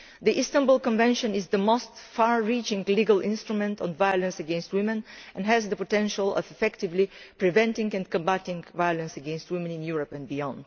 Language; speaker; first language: English; non-native, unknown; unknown